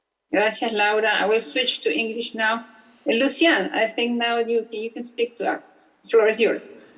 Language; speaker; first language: English; non-native, fluent; Spanish